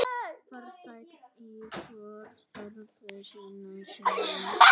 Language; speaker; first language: Icelandic; native; Icelandic